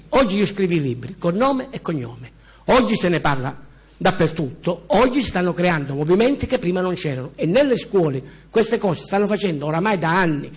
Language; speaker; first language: Italian; native; Italian